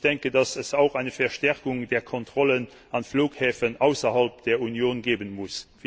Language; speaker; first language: German; non-native, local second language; Luxembourgish